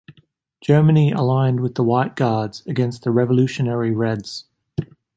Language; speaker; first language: English; native; English